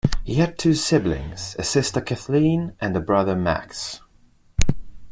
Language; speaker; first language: English; non-native, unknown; Spanish